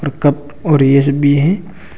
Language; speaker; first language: Hindi; non-native, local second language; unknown